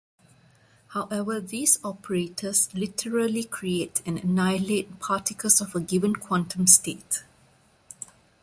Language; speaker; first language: English; non-native, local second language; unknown